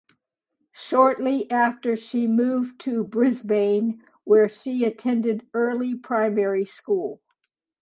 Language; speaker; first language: English; native; English